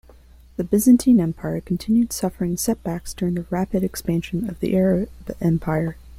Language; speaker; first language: English; non-native, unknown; Spanish